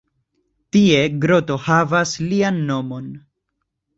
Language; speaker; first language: Esperanto; non-native, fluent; Spanish